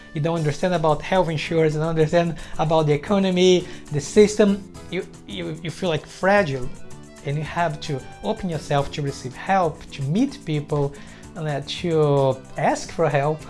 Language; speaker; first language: English; non-native, fluent; Portuguese